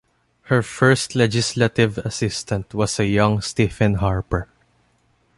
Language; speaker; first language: English; non-native, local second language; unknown